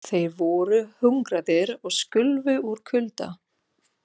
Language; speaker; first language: Icelandic; non-native, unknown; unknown